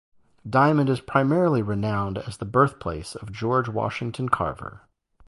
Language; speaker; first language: English; native; English